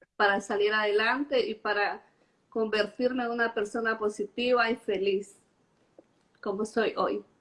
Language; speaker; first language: Spanish; native; Spanish